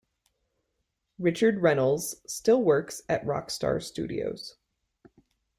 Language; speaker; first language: English; native; English